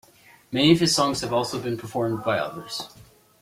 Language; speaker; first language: English; native; English